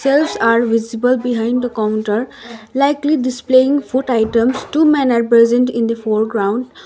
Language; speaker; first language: English; non-native, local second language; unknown